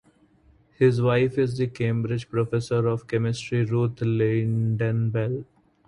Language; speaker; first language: English; non-native, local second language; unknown